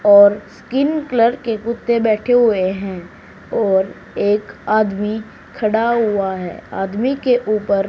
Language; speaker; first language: Hindi; native; Hindi